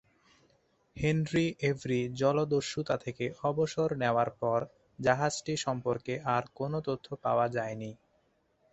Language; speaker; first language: Bangla; non-native, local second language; Chittagonian